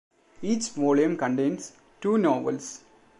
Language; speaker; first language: English; non-native, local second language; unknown